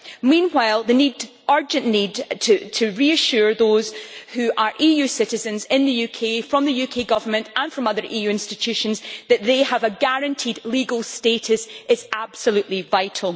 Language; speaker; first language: English; native; English